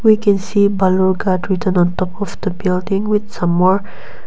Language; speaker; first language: English; non-native, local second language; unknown